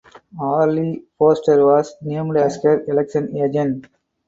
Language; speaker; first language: English; non-native, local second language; Tamil